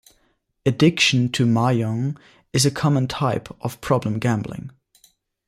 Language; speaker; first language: English; non-native, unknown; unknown